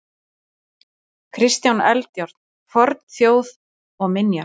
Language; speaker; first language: Icelandic; native; Icelandic